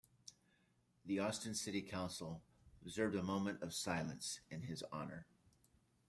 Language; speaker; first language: English; native; English